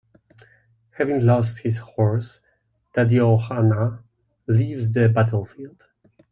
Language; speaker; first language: English; native; English